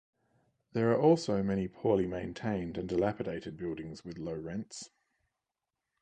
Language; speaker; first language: English; native; English